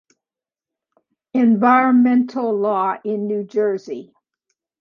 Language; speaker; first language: English; native; English